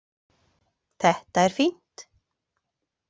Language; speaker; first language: Icelandic; native; Icelandic